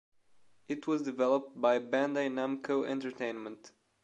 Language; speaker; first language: English; non-native, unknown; Portuguese